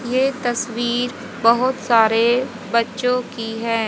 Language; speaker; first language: Hindi; native; Hindi